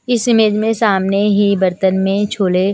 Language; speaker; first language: Hindi; non-native, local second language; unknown